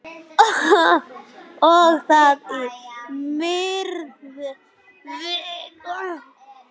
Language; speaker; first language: Icelandic; native; Icelandic